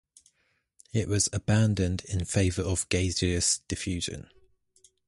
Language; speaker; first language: English; native; English